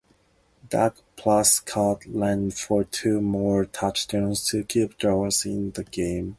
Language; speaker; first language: English; non-native, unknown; Japanese